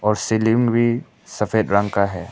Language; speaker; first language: Hindi; non-native, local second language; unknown